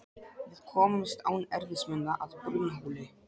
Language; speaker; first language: Icelandic; non-native, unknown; Polish